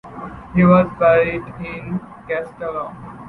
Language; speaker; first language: English; native; English